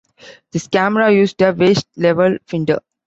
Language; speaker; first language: English; non-native, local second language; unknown